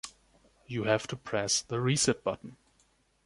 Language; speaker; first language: English; non-native, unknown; German